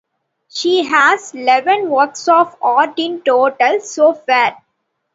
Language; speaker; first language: English; non-native, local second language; Tamil